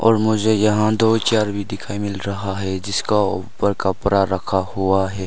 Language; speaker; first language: Hindi; non-native, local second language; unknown